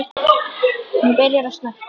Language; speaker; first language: Icelandic; native; Icelandic